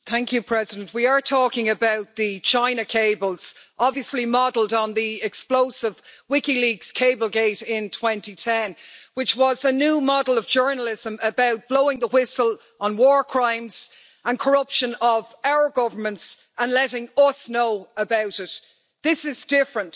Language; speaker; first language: English; native; English